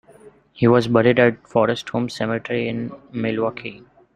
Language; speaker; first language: English; non-native, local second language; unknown